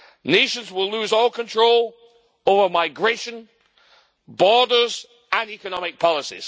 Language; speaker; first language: English; native; English